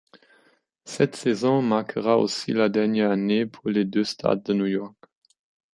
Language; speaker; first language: French; non-native, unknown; German